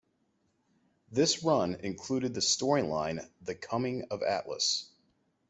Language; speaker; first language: English; native; English